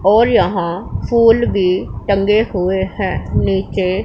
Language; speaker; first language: Hindi; non-native, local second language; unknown